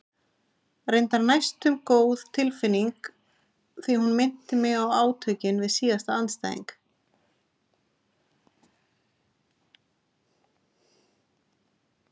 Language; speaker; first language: Icelandic; native; Icelandic